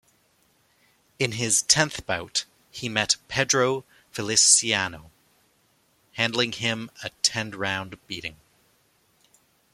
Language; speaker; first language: English; native; English